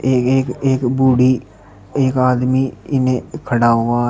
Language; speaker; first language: Hindi; native; Hindi